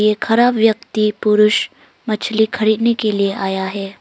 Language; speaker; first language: Hindi; early bilingual, other home language; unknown